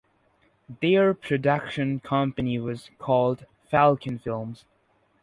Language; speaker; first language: English; non-native, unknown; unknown